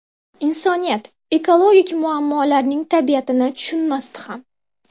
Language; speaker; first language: Uzbek; native; Uzbek